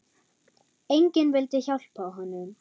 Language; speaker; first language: Icelandic; non-native, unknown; German